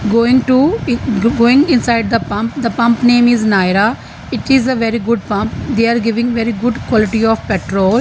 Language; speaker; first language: English; non-native, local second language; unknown